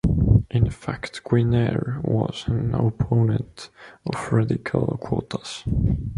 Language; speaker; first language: English; non-native, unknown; Estonian